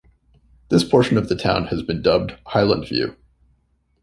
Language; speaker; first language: English; native; English